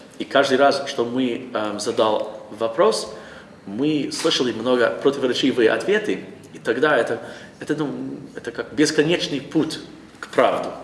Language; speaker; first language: Russian; non-native, learner; English